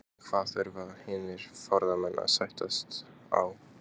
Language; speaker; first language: Icelandic; non-native, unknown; Polish